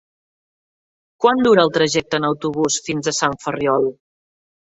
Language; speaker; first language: Catalan; native; Catalan